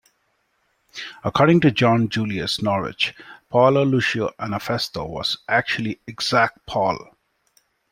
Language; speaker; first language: English; non-native, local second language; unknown